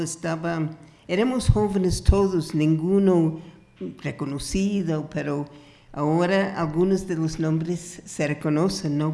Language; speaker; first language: Spanish; non-native, fluent; English